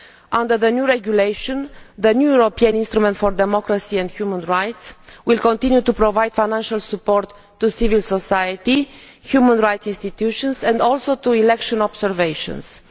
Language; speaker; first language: English; non-native, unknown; Romanian